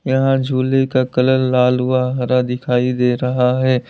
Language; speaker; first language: Hindi; native; Hindi